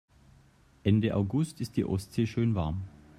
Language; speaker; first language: German; native; German